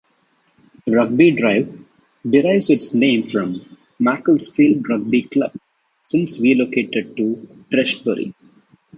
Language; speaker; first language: English; non-native, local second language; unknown